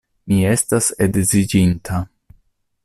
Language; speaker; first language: Esperanto; non-native, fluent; Italian